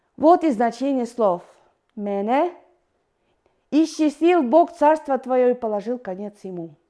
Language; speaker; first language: Russian; non-native, fluent; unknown